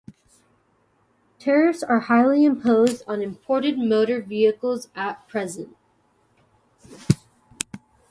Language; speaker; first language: English; native; English